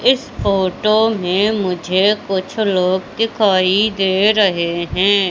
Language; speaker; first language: Hindi; native; Hindi